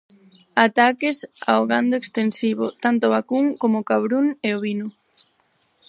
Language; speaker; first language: Galician; non-native, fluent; Spanish